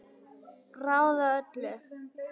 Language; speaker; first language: Icelandic; native; Icelandic